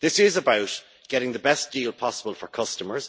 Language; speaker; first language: English; native; English